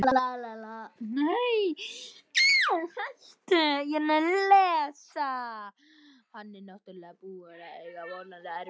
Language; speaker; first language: Icelandic; native; Icelandic